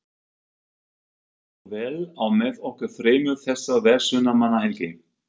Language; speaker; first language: Icelandic; non-native, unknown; German